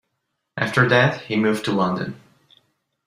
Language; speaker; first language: English; non-native, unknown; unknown